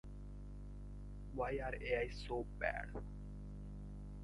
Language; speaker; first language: English; non-native, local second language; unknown